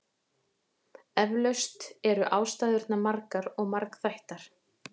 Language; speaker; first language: Icelandic; native; Icelandic